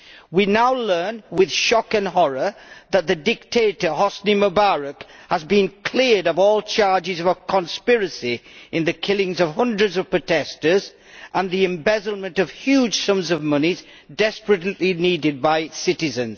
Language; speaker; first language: English; native; English